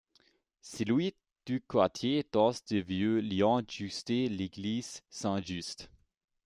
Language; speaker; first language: French; non-native, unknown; German